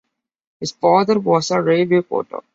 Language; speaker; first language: English; non-native, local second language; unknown